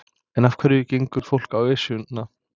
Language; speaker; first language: Icelandic; non-native, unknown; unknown